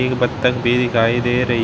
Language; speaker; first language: Hindi; native; Hindi